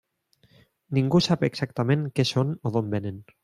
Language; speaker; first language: Catalan; non-native, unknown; Spanish